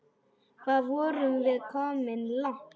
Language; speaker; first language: Icelandic; non-native, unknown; Polish